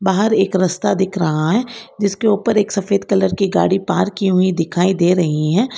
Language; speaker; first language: Hindi; non-native, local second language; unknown